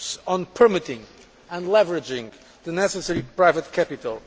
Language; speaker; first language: English; non-native, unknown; Portuguese